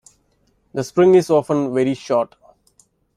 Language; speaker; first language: English; non-native, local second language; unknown